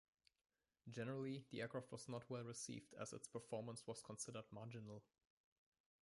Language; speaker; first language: English; non-native, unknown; German